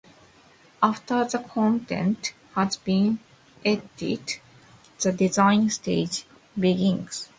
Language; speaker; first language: English; non-native, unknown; Japanese